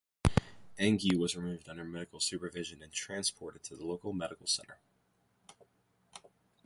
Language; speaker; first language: English; native; English